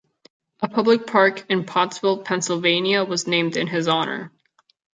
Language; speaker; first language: English; non-native, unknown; Catalan